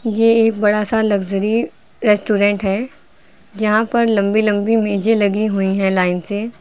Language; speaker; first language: Hindi; native; Hindi